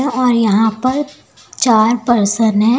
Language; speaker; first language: Hindi; native; Hindi